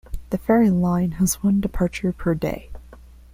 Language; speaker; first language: English; non-native, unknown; Spanish